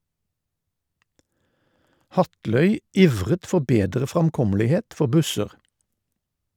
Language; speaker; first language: Norwegian; native; Norwegian